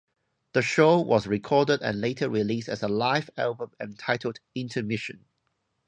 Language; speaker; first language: English; non-native, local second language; Cantonese